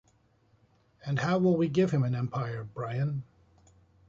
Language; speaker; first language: English; native; English